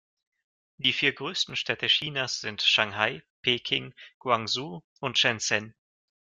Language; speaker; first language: German; non-native, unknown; Russian